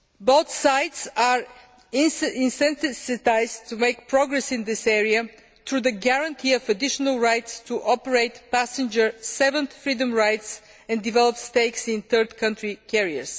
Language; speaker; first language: English; non-native, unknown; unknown